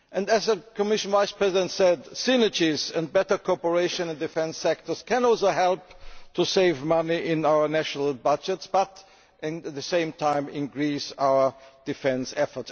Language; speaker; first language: English; non-native, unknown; German